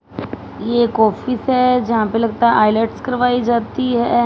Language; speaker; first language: Hindi; non-native, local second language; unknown